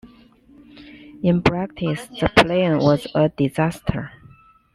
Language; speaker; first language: English; non-native, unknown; Chinese